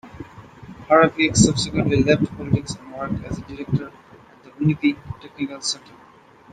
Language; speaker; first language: English; non-native, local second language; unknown